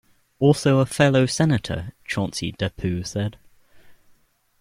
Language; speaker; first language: English; native; English